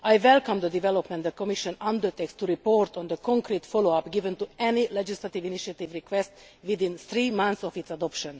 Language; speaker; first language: English; non-native, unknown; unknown